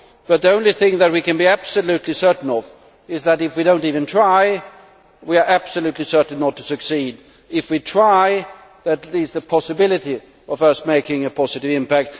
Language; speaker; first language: English; non-native, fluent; Swedish